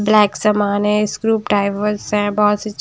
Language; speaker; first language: Hindi; non-native, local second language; Punjabi